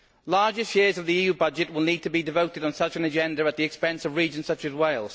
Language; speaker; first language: English; native; English